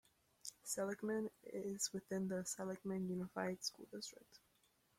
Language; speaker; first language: English; native; English